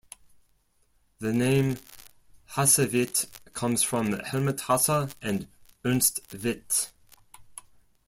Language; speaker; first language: English; non-native, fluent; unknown